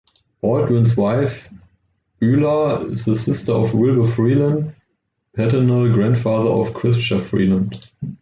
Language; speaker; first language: English; non-native, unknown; German